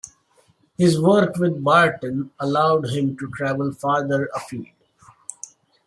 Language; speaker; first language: English; non-native, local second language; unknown